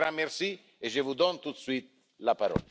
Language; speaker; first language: French; non-native, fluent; Italian